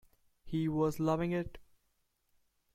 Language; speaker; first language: English; non-native, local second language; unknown